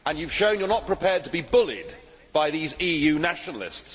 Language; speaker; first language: English; native; English